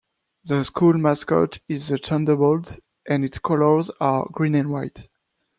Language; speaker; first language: English; non-native, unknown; French